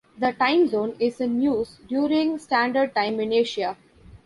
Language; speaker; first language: English; non-native, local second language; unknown